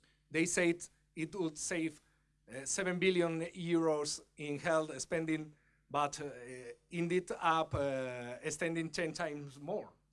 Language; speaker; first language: English; non-native, fluent; Spanish